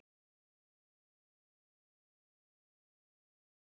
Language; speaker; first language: Icelandic; native; Icelandic